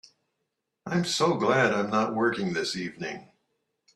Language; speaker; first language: English; native; English